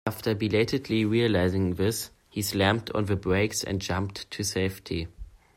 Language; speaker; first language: English; non-native, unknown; German